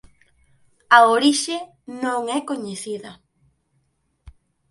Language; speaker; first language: Galician; native; Galician